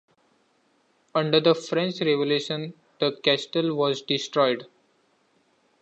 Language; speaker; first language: English; non-native, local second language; Marathi